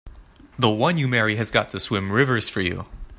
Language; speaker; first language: English; native; English